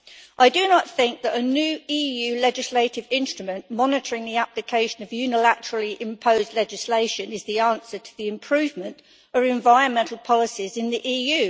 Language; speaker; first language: English; native; English